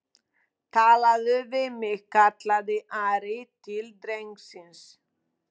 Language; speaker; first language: Icelandic; non-native, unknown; Polish